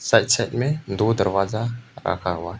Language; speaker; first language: Hindi; non-native, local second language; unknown